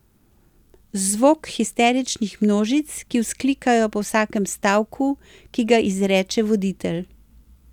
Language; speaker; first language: Slovenian; native; Slovenian